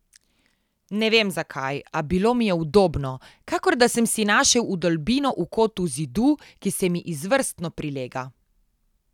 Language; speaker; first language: Slovenian; native; Slovenian